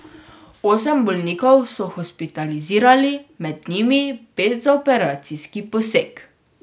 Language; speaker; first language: Slovenian; native; Slovenian